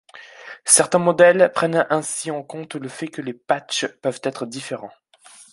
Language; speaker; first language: French; native; French